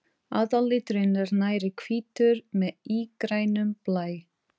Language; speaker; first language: Icelandic; non-native, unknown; Portuguese